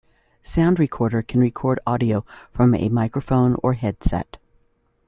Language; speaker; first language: English; native; English